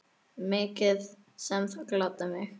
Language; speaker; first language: Icelandic; native; Icelandic